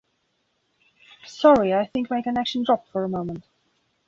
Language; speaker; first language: English; non-native, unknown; Belarusian